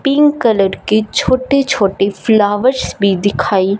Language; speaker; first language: Hindi; non-native, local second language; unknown